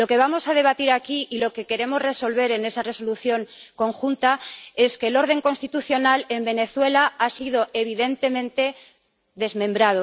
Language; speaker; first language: Spanish; native; Spanish